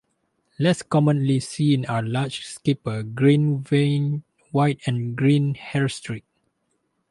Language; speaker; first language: English; non-native, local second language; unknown